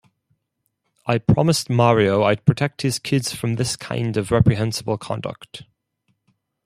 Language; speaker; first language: English; non-native, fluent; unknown